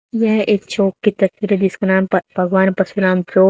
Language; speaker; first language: Hindi; native; Hindi